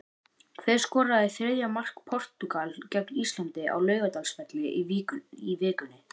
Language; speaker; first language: Icelandic; native; Icelandic